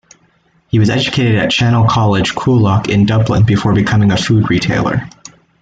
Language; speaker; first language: English; native; English